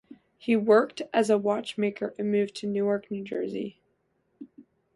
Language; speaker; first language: English; native; English